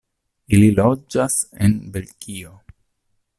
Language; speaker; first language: Esperanto; non-native, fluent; Italian